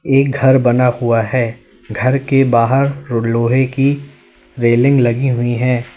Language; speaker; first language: Hindi; native; Hindi